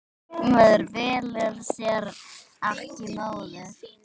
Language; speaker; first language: Icelandic; native; Icelandic